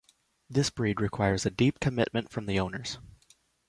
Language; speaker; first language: English; native; English